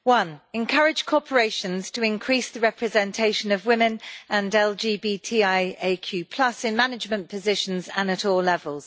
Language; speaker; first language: English; native; English